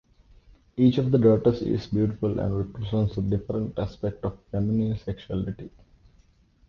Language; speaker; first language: English; non-native, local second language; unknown